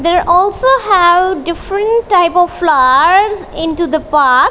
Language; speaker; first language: English; non-native, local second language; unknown